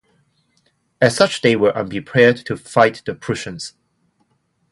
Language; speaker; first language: English; non-native, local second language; Cantonese